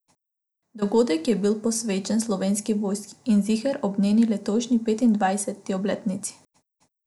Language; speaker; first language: Slovenian; non-native, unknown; Macedonian